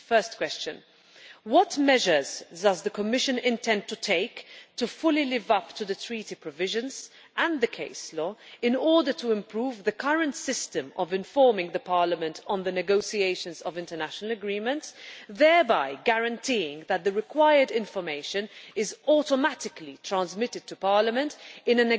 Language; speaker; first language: English; non-native, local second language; Maltese